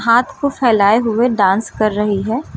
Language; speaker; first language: Hindi; native; Hindi